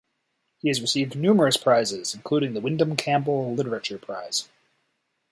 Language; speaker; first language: English; native; English